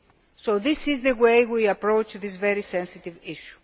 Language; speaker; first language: English; non-native, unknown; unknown